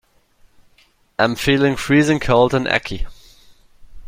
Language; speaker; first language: English; non-native, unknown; German